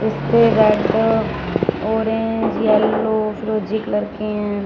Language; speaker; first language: Hindi; non-native, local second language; Punjabi